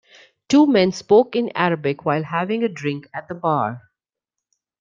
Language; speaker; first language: English; non-native, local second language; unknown